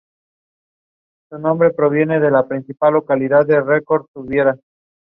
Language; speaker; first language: English; non-native, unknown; Spanish